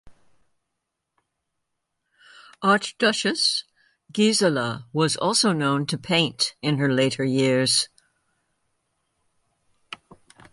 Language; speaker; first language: English; native; English